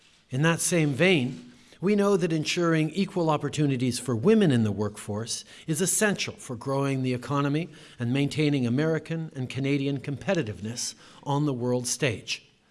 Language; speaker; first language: English; early bilingual, other home language; French